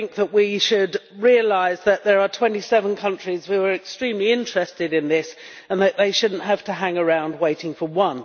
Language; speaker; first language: English; native; English